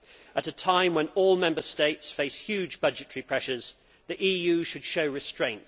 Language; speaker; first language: English; native; English